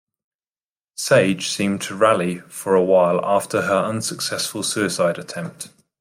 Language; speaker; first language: English; native; English